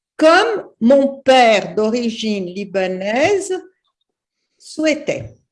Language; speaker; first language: French; non-native, fluent; Portuguese